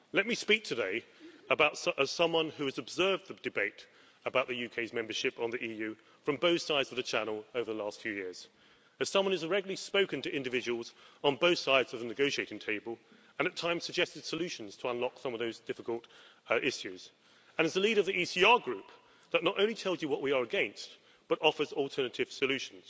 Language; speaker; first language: English; native; English